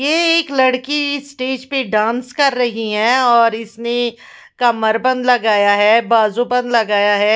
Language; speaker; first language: Hindi; non-native, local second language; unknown